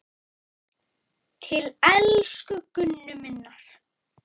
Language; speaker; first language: Icelandic; native; Icelandic